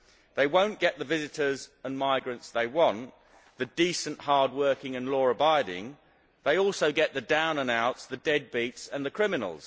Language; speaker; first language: English; native; English